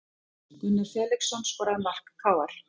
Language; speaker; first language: Icelandic; native; Icelandic